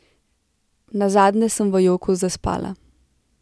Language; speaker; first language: Slovenian; native; Slovenian